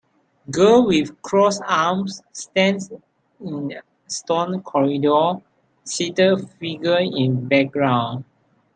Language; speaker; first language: English; non-native, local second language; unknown